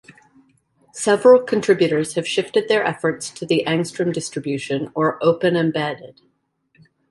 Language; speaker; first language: English; native; English